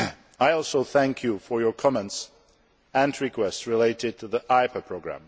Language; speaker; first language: English; non-native, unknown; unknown